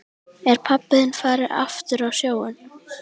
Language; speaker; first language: Icelandic; native; Icelandic